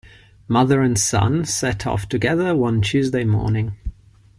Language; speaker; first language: English; non-native, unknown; Ligurian